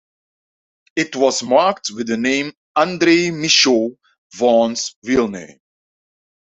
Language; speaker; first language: English; non-native, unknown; Dutch